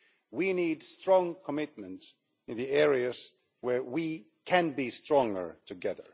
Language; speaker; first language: English; non-native, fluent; Finnish